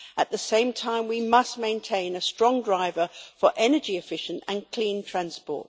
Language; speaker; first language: English; native; English